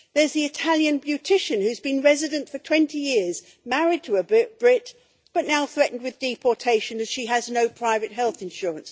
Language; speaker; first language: English; native; English